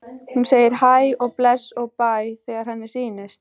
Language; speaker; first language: Icelandic; native; Icelandic